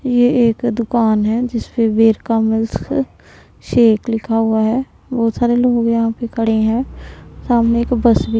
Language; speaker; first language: Hindi; non-native, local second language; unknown